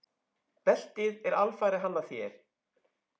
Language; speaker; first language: Icelandic; native; Icelandic